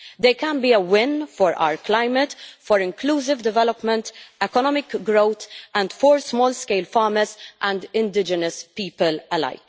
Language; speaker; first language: English; non-native, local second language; Maltese